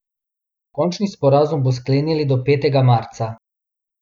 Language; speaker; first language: Slovenian; non-native, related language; Bosnian